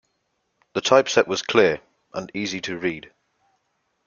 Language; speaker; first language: English; native; English